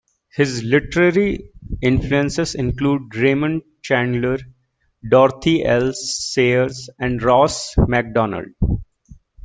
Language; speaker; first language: English; native; English